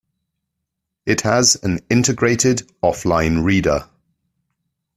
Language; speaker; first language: English; native; English